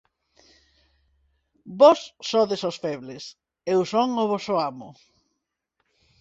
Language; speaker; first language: Galician; non-native, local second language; Spanish